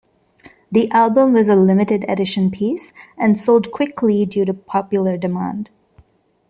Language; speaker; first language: English; non-native, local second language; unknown